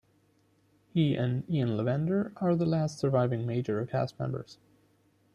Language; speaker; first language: English; non-native, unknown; German